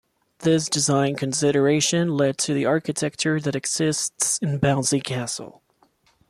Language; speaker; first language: English; non-native, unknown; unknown